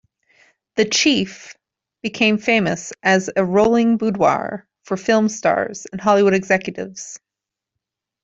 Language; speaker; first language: English; native; English